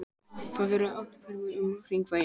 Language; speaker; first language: Icelandic; native; Icelandic